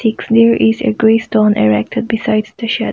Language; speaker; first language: English; non-native, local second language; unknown